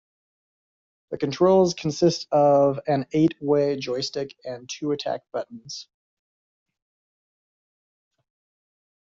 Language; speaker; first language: English; native; English